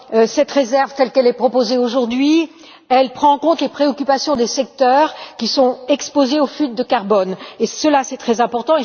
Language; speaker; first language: French; native; French